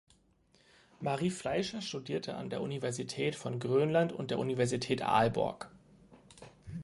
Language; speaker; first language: German; native; German